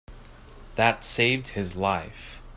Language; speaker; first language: English; native; English